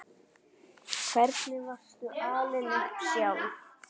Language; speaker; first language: Icelandic; native; Icelandic